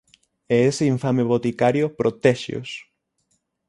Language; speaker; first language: Galician; native; Galician